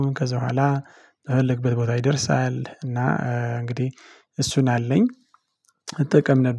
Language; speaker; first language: Amharic; non-native, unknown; Tigrinya